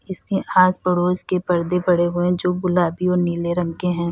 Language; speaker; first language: Hindi; native; Hindi